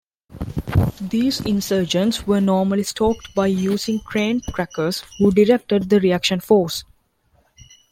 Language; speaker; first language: English; non-native, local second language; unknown